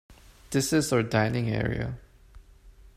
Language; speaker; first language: English; non-native, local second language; Cantonese